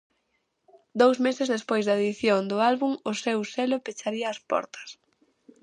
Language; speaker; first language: Galician; native; Galician